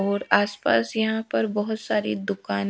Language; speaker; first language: Hindi; native; Hindi